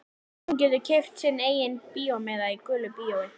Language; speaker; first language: Icelandic; native; Icelandic